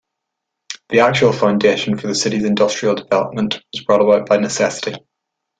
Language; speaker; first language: English; native; English